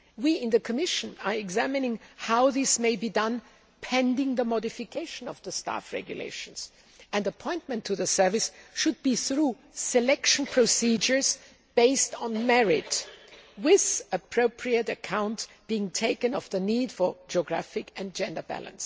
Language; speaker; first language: English; non-native, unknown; German